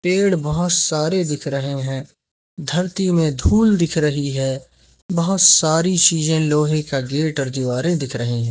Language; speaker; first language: Hindi; native; Hindi